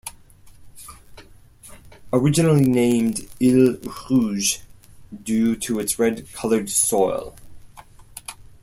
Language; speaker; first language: English; non-native, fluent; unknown